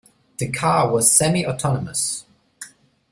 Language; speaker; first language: English; non-native, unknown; German